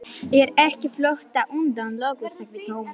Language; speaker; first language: Icelandic; non-native, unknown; Polish